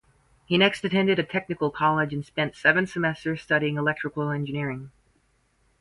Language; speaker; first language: English; native; English